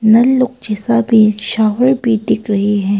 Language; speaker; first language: Hindi; non-native, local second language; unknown